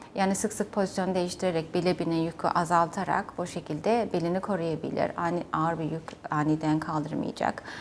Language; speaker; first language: Turkish; non-native, fluent; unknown